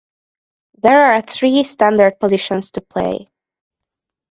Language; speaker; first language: English; non-native, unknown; Hungarian